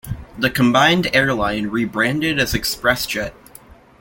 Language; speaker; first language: English; native; English